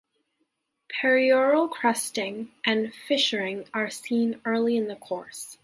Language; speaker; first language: English; native; English